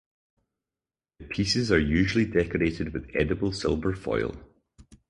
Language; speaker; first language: English; native; English